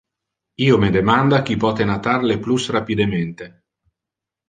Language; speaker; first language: Interlingua; non-native, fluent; Italian